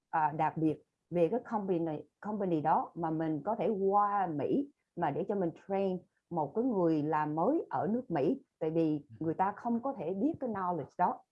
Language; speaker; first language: Vietnamese; early bilingual, other home language; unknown